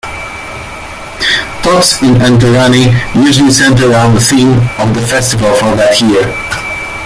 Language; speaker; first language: English; native; English